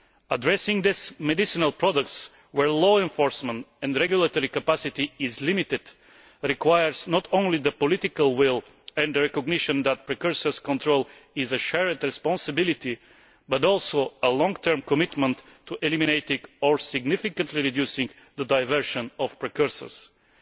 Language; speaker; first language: English; non-native, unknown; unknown